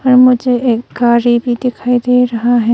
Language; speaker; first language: Hindi; non-native, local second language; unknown